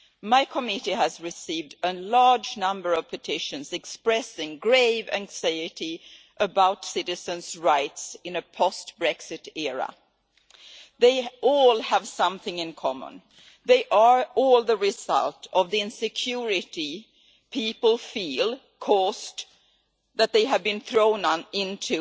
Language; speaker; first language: English; non-native, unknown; Swedish